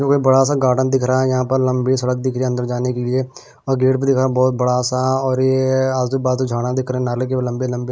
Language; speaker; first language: Hindi; non-native, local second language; Punjabi